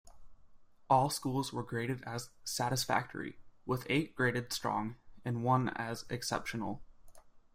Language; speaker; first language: English; native; English